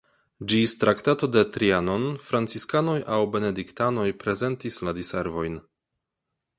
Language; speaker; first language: Esperanto; non-native, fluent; Polish